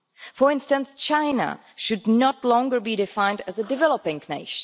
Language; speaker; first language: English; non-native, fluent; Czech